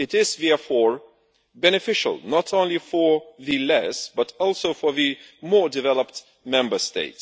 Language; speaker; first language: English; non-native, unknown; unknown